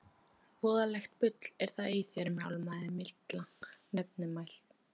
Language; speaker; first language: Icelandic; non-native, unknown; Polish